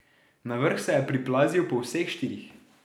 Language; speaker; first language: Slovenian; native; Slovenian